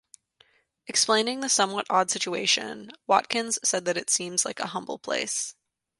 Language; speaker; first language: English; native; English